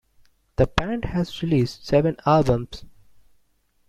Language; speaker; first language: English; non-native, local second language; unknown